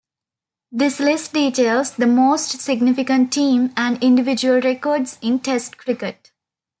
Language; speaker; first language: English; non-native, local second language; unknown